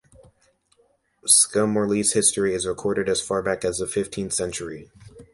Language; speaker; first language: English; native; English